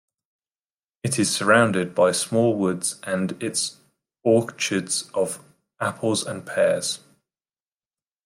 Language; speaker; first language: English; native; English